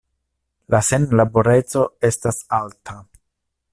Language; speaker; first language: Esperanto; non-native, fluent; Italian